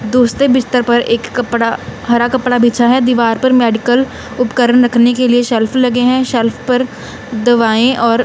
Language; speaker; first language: Hindi; non-native, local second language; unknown